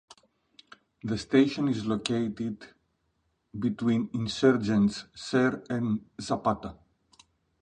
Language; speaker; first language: English; non-native, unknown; Greek